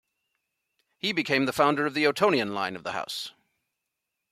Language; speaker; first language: English; native; English